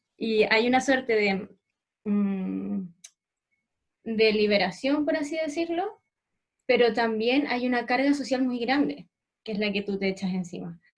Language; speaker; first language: Spanish; native; Spanish